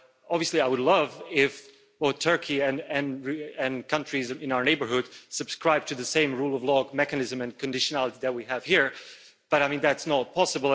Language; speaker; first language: English; non-native, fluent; Slovak